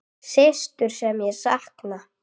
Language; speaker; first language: Icelandic; native; Icelandic